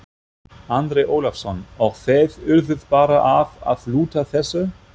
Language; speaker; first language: Icelandic; non-native, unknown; German